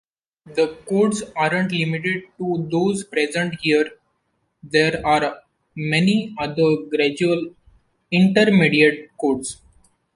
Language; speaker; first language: English; non-native, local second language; Marathi